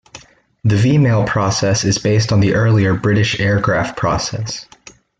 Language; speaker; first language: English; native; English